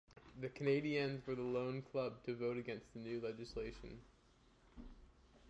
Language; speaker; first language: English; native; English